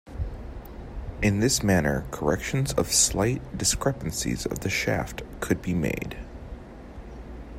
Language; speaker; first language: English; native; English